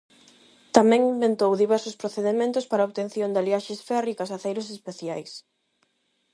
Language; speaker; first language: Galician; non-native, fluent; Spanish